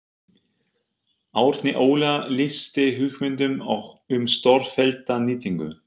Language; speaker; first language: Icelandic; non-native, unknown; German